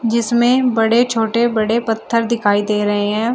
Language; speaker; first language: Hindi; native; Hindi